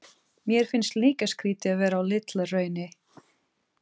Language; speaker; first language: Icelandic; non-native, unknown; Portuguese